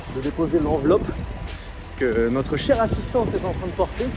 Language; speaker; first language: French; native; French